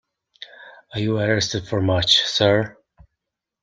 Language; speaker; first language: English; non-native, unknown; Mongolian